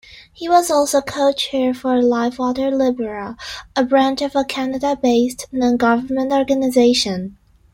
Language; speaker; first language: English; non-native, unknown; Chinese